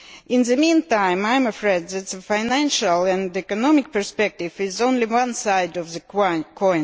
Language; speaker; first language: English; non-native, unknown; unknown